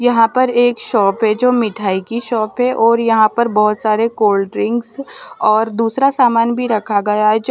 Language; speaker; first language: Hindi; non-native, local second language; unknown